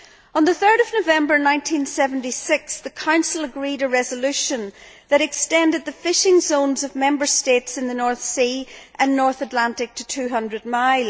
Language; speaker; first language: English; native; English